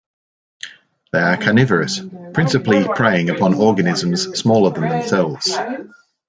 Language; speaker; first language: English; native; English